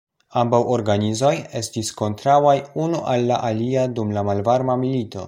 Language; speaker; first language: Esperanto; non-native, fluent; Polish